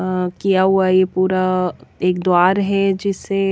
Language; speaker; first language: Hindi; native; Hindi